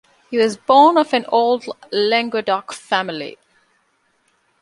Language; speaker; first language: English; non-native, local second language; Divehi